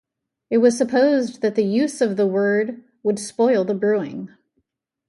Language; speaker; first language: English; native; English